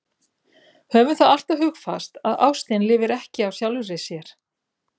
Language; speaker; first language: Icelandic; native; Icelandic